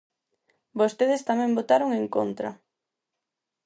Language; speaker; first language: Galician; non-native, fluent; Spanish